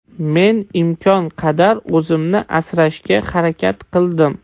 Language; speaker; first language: Uzbek; non-native, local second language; Russian